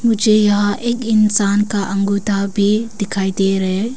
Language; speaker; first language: Hindi; early bilingual, other home language; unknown